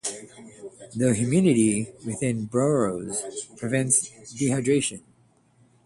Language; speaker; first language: English; native; English